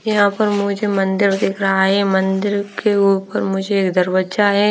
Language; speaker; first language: Hindi; non-native, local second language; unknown